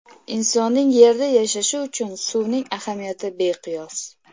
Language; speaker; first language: Uzbek; native; Uzbek